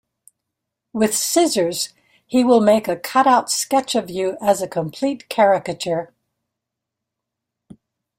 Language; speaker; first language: English; native; English